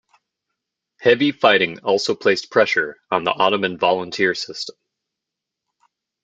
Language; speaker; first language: English; native; English